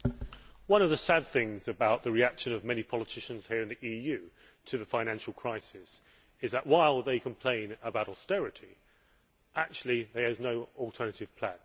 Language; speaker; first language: English; native; English